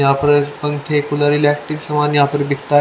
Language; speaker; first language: Hindi; native; Hindi